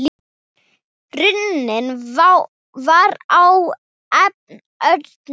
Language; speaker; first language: Icelandic; non-native, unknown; Thai